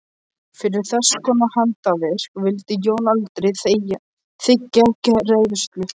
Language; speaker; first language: Icelandic; non-native, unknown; Polish